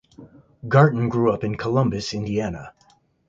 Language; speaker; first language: English; native; English